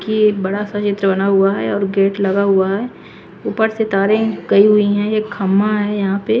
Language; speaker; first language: Hindi; native; Hindi